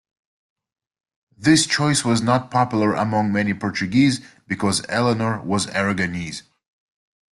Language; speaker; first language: English; native; English